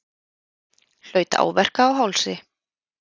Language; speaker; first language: Icelandic; native; Icelandic